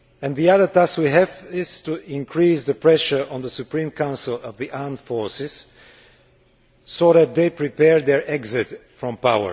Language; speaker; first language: English; non-native, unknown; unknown